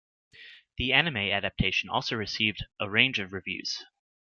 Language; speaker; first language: English; native; English